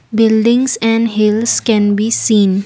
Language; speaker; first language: English; non-native, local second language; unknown